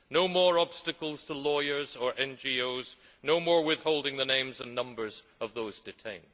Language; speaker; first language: English; native; English